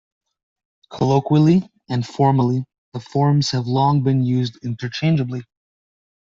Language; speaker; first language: English; native; English